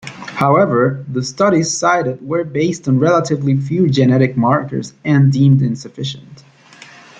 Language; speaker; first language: English; native; English